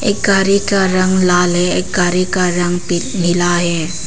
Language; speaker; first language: Hindi; non-native, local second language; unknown